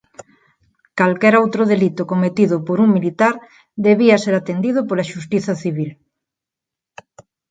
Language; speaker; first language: Galician; non-native, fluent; Spanish